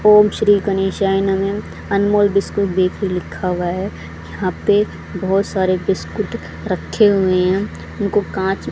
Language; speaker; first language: Hindi; native; Hindi